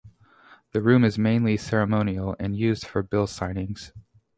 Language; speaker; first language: English; native; English